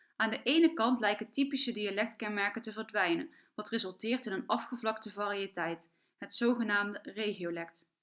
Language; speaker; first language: Dutch; native; Dutch